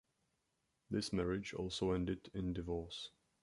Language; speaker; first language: English; non-native, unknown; Czech